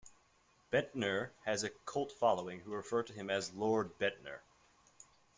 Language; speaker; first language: English; native; English